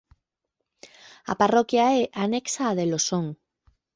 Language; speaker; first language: Galician; native; Galician